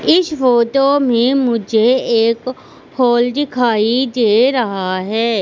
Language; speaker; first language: Hindi; native; Hindi